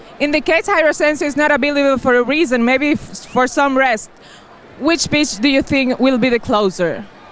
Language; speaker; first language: English; non-native, learner; Spanish